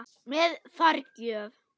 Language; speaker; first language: Icelandic; non-native, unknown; German